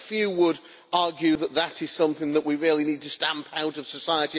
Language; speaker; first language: English; native; English